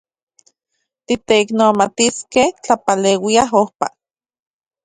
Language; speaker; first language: Central Puebla Nahuatl; native; Central Puebla Nahuatl